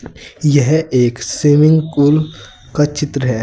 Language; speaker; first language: Hindi; native; Hindi